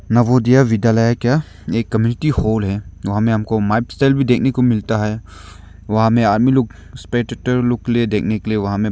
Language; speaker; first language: Hindi; non-native, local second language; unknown